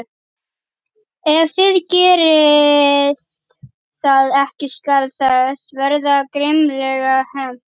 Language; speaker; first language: Icelandic; native; Icelandic